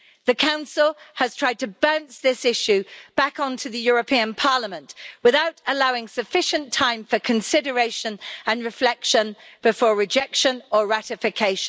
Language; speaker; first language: English; native; English